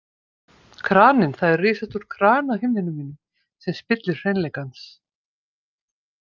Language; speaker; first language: Icelandic; native; Icelandic